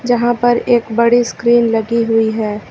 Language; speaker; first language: Hindi; native; Hindi